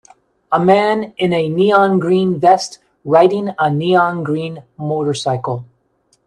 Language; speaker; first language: English; native; English